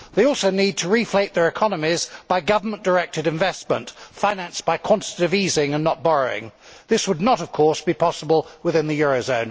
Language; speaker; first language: English; native; English